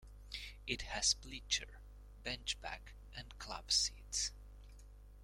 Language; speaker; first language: English; non-native, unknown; Spanish